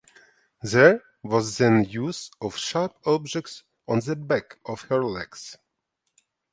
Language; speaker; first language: English; non-native, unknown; Ukrainian